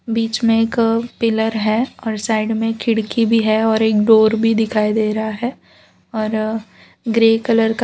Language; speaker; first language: Hindi; non-native, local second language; Gujarati